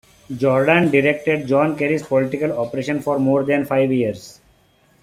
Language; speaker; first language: English; non-native, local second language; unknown